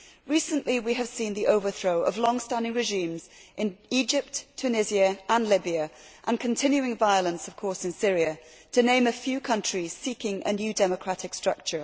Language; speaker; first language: English; native; English